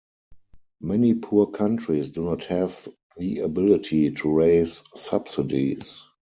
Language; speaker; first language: English; non-native, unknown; German